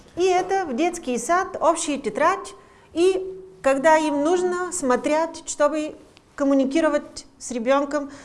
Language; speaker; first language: Russian; non-native, fluent; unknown